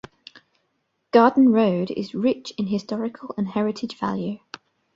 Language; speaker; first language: English; native; English